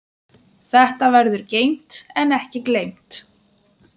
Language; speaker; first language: Icelandic; non-native, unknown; Lithuanian